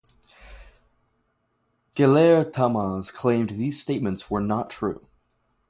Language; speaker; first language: English; native; English